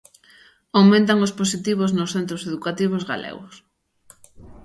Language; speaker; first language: Galician; native; Galician